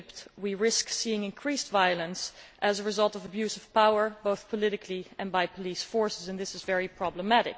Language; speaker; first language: English; non-native, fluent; Dutch